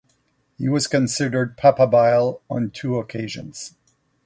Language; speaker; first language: English; non-native, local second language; French